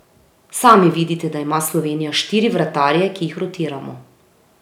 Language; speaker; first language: Slovenian; native; Slovenian